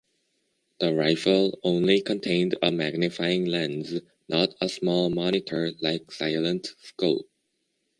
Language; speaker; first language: English; native; English